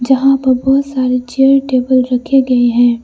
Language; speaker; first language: Hindi; non-native, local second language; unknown